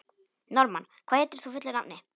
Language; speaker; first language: Icelandic; non-native, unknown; Polish